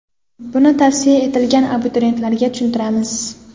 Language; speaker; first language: Uzbek; non-native, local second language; Kara-Kalpak